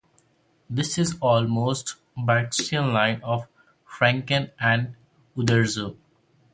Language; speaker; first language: English; non-native, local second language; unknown